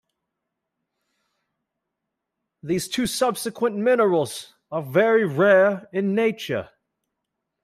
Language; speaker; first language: English; native; English